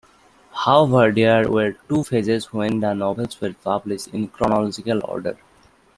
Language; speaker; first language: English; non-native, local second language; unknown